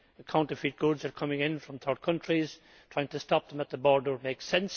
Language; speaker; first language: English; native; English